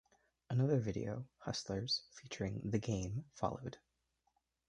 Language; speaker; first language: English; native; English